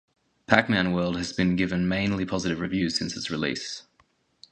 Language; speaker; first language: English; native; English